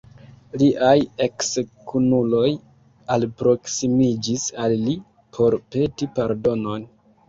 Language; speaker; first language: Esperanto; non-native, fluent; Kinyarwanda